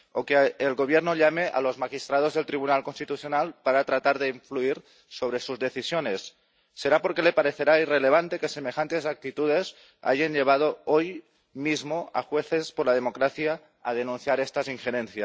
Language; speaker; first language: Spanish; non-native, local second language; Catalan